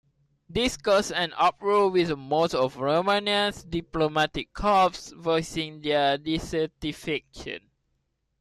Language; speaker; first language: English; non-native, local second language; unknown